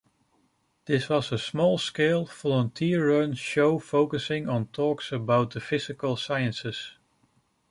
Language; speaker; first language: English; non-native, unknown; Dutch